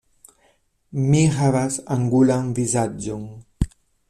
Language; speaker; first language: Esperanto; non-native, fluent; Spanish